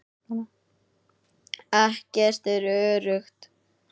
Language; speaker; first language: Icelandic; native; Icelandic